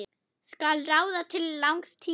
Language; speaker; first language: Icelandic; non-native, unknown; German